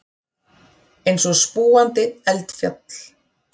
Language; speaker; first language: Icelandic; native; Icelandic